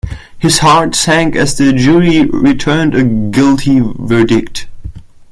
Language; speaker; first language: English; non-native, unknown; German